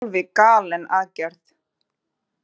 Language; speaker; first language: Icelandic; non-native, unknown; Portuguese